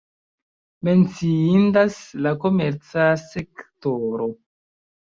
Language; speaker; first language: Esperanto; non-native, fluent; Chinese